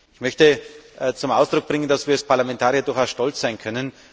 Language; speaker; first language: German; native; German